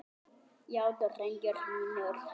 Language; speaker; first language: Icelandic; native; Icelandic